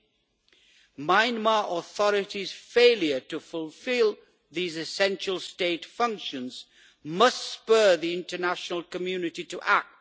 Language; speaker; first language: English; native; English